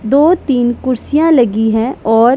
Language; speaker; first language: Hindi; non-native, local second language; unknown